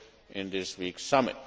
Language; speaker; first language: English; non-native, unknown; Czech